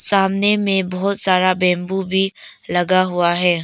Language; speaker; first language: Hindi; non-native, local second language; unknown